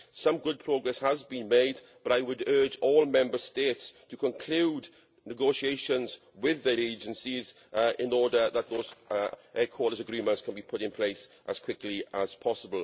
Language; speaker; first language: English; native; English